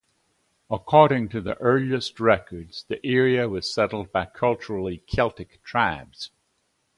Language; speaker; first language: English; native; English